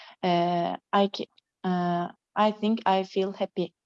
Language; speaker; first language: English; non-native, learner; Turkish